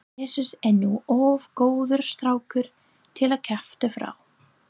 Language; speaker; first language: Icelandic; non-native, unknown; English